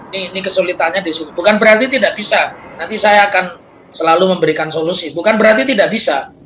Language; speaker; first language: Indonesian; non-native, local second language; Javanese